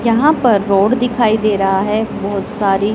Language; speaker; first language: Hindi; non-native, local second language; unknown